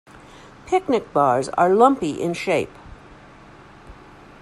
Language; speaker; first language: English; native; English